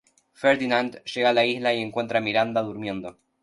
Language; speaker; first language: Spanish; native; Spanish